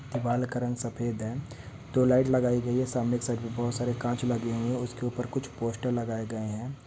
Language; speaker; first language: Hindi; non-native, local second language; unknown